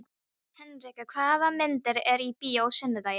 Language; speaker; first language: Icelandic; non-native, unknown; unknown